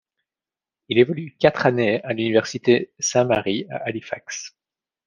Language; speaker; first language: French; native; French